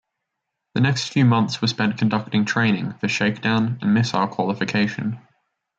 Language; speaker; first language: English; native; English